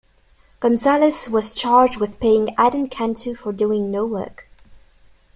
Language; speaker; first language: English; non-native, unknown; French